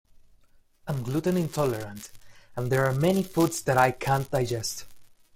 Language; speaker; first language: English; non-native, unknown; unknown